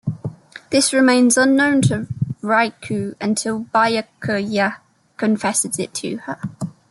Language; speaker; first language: English; native; English